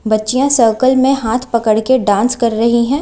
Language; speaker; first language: Hindi; native; Hindi